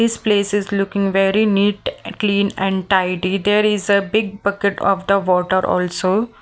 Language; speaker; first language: English; non-native, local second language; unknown